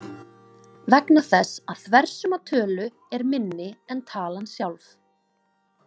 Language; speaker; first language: Icelandic; native; Icelandic